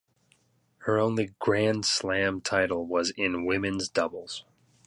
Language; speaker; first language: English; native; English